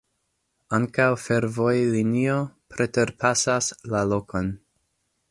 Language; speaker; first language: Esperanto; non-native, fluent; English